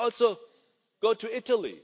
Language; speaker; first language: English; non-native, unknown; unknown